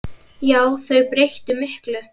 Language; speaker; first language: Icelandic; native; Icelandic